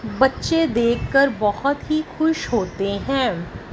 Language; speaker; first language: Hindi; non-native, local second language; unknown